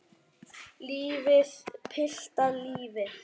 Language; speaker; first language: Icelandic; native; Icelandic